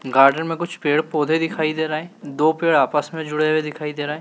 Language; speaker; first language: Hindi; native; Hindi